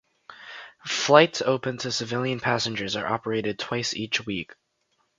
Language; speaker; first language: English; native; English